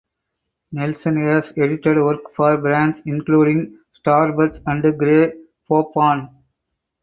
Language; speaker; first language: English; non-native, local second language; Tamil